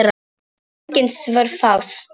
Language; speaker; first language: Icelandic; non-native, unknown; Polish